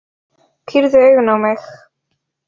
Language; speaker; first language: Icelandic; native; Icelandic